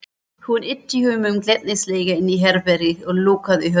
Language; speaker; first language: Icelandic; non-native, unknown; German